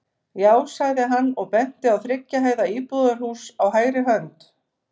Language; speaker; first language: Icelandic; native; Icelandic